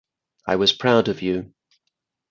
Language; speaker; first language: English; native; English